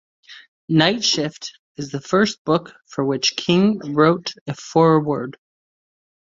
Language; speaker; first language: English; native; English